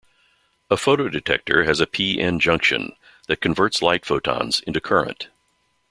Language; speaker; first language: English; native; English